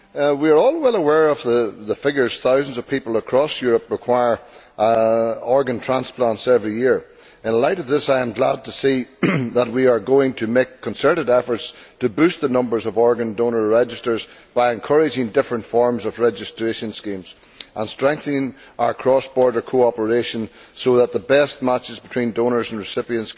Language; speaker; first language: English; native; English